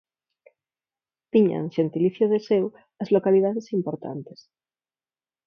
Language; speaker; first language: Galician; non-native, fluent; Spanish